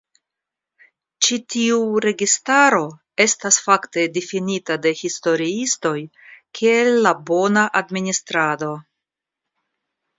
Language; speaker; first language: Esperanto; non-native, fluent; Russian